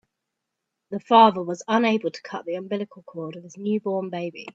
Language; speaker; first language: English; native; English